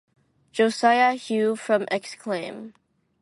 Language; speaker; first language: English; non-native, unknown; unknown